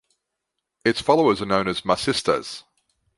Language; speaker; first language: English; native; English